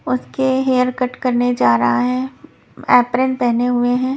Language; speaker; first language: Hindi; non-native, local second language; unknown